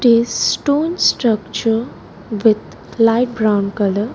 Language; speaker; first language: English; non-native, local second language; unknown